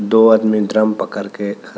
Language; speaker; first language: Hindi; non-native, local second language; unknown